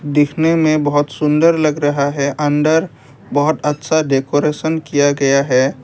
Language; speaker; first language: Hindi; non-native, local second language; Assamese